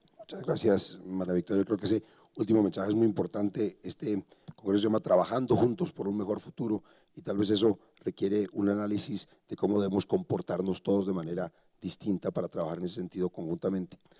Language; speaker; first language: Spanish; native; Spanish